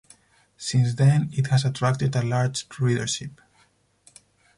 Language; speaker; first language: English; non-native, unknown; Spanish